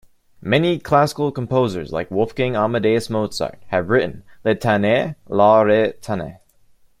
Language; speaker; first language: English; native; English